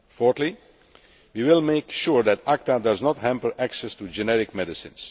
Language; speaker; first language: English; non-native, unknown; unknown